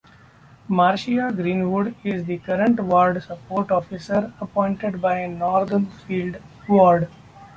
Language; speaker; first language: English; non-native, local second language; Marathi